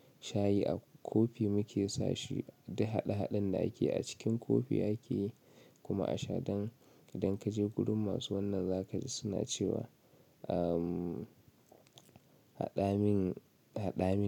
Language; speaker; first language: Hausa; native; Hausa